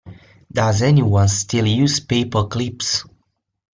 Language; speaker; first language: English; non-native, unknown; Italian